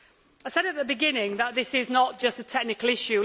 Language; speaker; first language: English; native; English